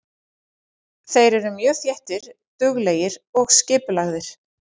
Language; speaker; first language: Icelandic; native; Icelandic